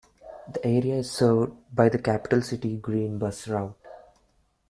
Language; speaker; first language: English; non-native, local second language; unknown